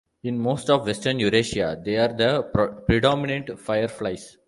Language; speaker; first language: English; non-native, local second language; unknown